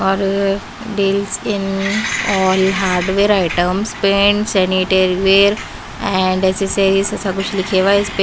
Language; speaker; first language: Hindi; non-native, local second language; Punjabi